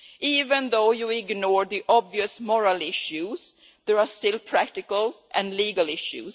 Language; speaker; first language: English; non-native, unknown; Swedish